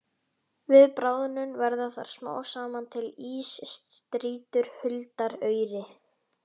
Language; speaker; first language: Icelandic; native; Icelandic